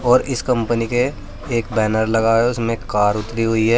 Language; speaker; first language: Hindi; native; Hindi